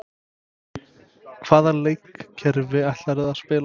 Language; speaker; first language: Icelandic; non-native, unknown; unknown